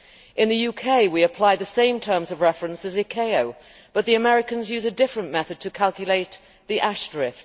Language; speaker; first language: English; native; English